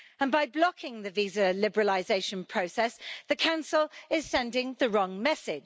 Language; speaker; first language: English; native; English